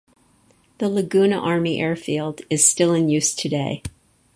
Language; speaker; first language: English; native; English